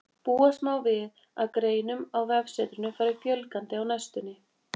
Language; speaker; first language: Icelandic; native; Icelandic